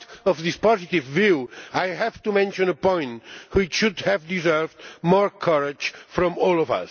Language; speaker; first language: English; non-native, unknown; Catalan